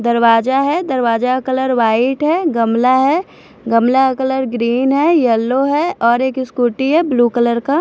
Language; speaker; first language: Hindi; non-native, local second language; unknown